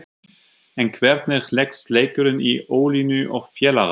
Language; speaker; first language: Icelandic; non-native, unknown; German